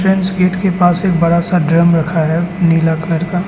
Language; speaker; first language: Hindi; non-native, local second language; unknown